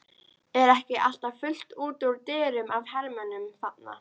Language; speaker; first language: Icelandic; native; Icelandic